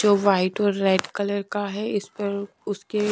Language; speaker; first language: Hindi; non-native, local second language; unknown